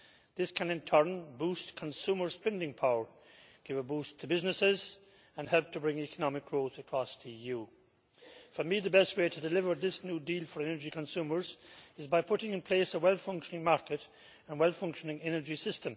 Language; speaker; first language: English; native; English